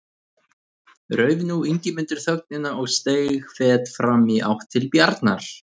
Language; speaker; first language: Icelandic; native; Icelandic